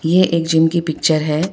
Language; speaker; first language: Hindi; non-native, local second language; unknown